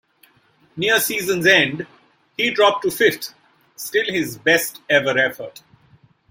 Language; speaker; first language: English; non-native, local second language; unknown